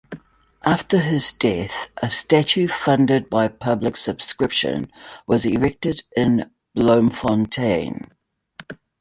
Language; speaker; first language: English; native; English